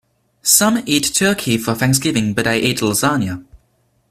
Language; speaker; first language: English; non-native, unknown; French